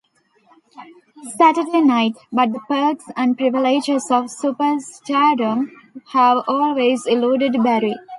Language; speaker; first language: English; non-native, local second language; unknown